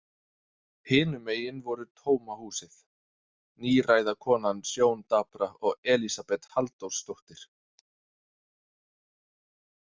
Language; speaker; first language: Icelandic; non-native, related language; Danish